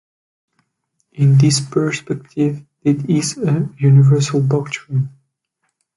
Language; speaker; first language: English; non-native, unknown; French